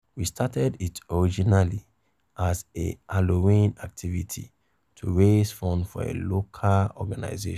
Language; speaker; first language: English; non-native, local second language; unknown